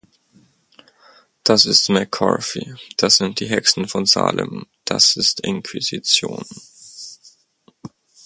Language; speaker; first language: German; native; German